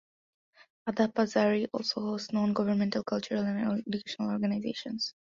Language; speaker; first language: English; non-native, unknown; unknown